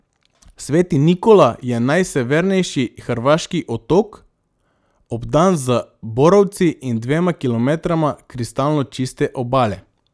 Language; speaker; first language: Slovenian; non-native, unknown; Macedonian